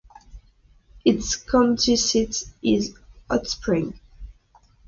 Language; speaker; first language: English; non-native, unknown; French